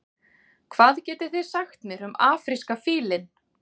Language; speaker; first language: Icelandic; native; Icelandic